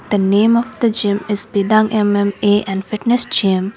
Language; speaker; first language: English; non-native, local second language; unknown